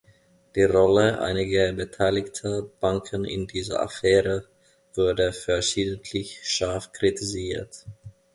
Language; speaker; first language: German; non-native, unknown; Finnish